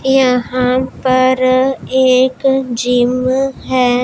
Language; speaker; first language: Hindi; non-native, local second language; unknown